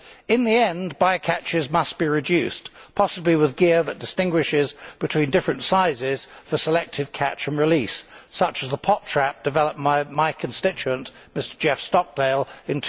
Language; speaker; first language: English; native; English